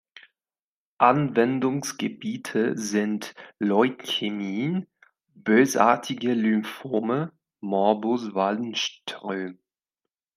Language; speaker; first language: German; non-native, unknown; Spanish